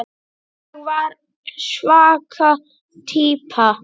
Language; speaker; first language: Icelandic; native; Icelandic